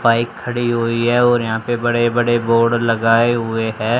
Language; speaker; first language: Hindi; native; Hindi